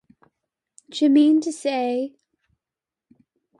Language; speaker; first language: English; non-native, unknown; Chinese